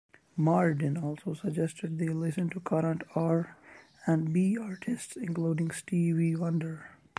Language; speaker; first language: English; non-native, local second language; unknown